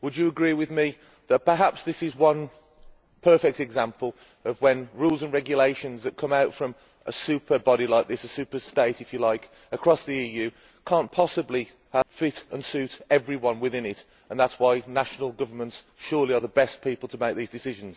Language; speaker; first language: English; native; English